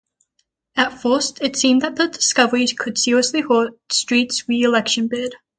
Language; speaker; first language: English; native; English